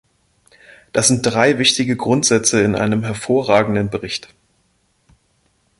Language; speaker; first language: German; native; German